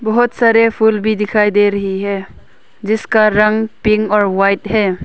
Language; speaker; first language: Hindi; non-native, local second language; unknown